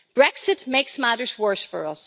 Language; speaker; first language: English; native; English